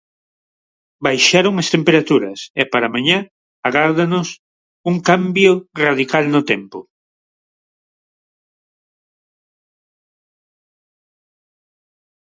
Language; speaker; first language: Galician; non-native, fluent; Spanish